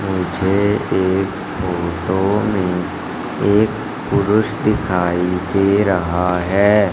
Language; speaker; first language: Hindi; native; Hindi